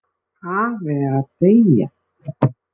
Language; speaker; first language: Icelandic; native; Icelandic